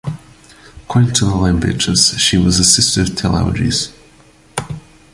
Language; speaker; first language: English; non-native, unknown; Portuguese